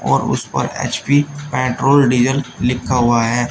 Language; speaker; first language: Hindi; native; Hindi